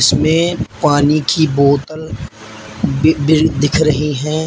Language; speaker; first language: Hindi; native; Hindi